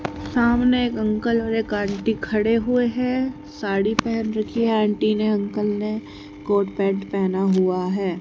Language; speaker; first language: Hindi; native; Hindi